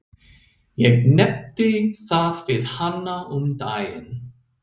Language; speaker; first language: Icelandic; non-native, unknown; English